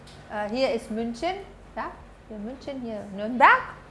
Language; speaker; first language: German; native; German